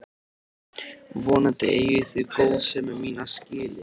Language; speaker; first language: Icelandic; native; Icelandic